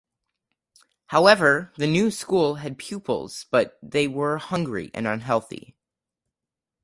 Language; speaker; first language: English; native; English